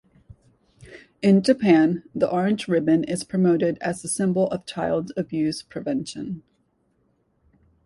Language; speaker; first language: English; native; English